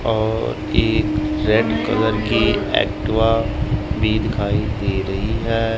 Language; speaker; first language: Hindi; non-native, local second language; Punjabi